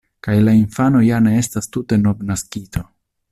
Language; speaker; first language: Esperanto; non-native, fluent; Italian